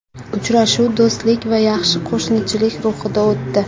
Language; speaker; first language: Uzbek; native; Uzbek